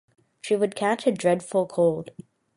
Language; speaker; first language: English; native; English